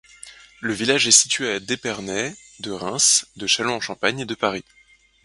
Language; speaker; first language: French; native; French